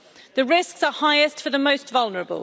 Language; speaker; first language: English; native; English